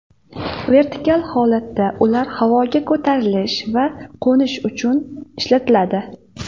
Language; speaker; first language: Uzbek; native; Uzbek